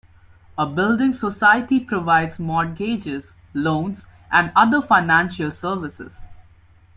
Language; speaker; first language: English; non-native, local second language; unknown